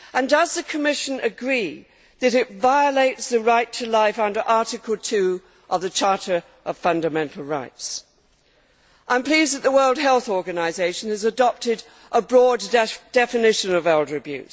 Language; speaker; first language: English; native; English